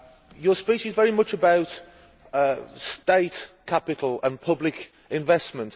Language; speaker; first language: English; native; English